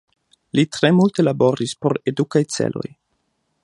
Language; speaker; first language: Esperanto; non-native, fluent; German